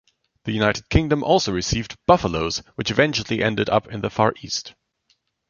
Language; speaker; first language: English; non-native, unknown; German